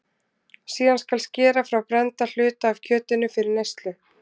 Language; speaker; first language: Icelandic; native; Icelandic